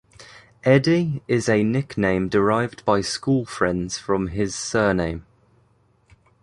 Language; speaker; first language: English; native; English